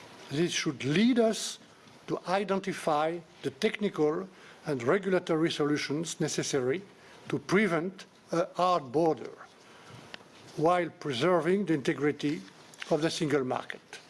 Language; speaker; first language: English; non-native, fluent; French